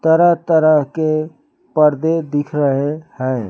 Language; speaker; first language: Hindi; native; Hindi